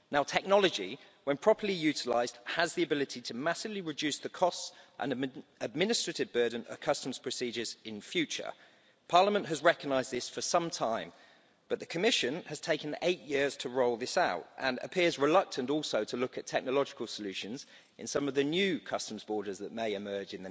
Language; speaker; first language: English; native; English